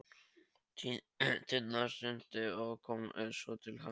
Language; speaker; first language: Icelandic; non-native, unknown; Polish